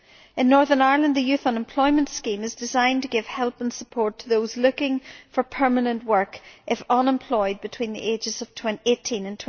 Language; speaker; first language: English; native; English